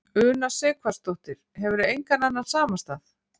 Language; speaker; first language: Icelandic; native; Icelandic